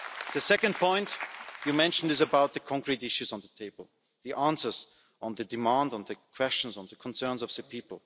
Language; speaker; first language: English; non-native, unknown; German